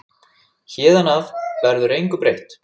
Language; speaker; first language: Icelandic; native; Icelandic